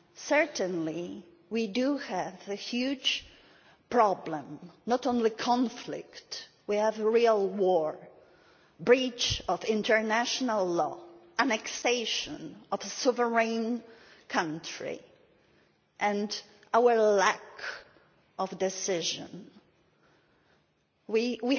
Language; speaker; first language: English; non-native, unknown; Polish